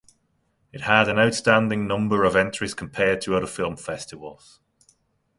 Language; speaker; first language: English; non-native, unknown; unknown